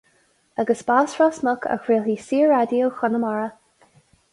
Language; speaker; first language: Irish; non-native, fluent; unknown